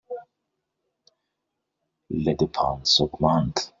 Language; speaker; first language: French; non-native, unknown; English